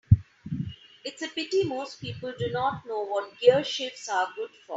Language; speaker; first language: English; non-native, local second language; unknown